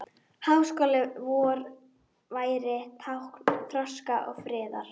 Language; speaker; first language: Icelandic; native; Icelandic